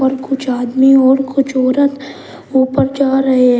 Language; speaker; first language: Hindi; native; Hindi